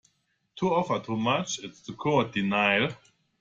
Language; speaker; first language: English; non-native, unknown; German